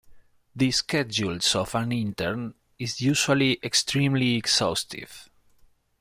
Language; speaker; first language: English; non-native, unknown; Spanish